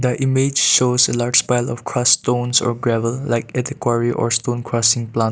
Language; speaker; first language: English; non-native, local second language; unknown